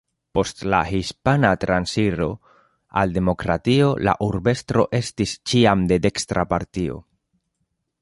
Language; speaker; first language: Esperanto; non-native, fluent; Spanish